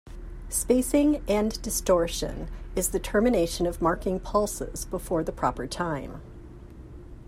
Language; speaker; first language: English; native; English